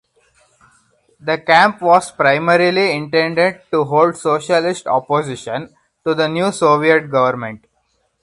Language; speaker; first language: English; non-native, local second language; Hindi